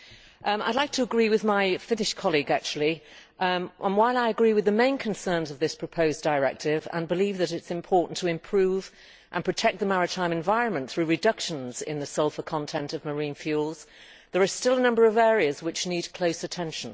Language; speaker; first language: English; native; English